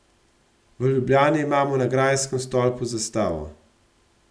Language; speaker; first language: Slovenian; native; Slovenian